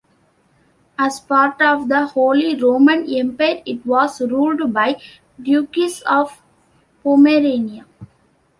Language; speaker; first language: English; non-native, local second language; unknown